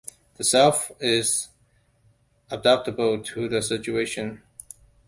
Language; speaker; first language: English; non-native, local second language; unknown